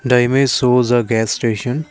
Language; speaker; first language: English; non-native, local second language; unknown